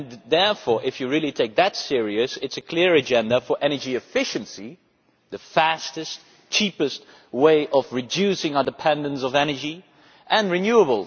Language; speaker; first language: English; non-native, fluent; Dutch